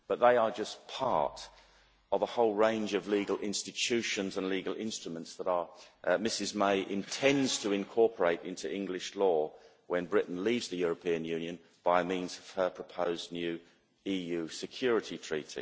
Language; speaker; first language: English; native; English